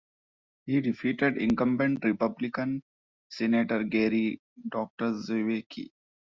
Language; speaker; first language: English; non-native, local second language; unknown